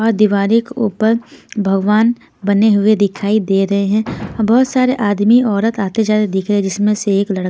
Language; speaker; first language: Hindi; non-native, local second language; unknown